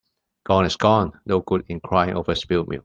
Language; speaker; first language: English; non-native, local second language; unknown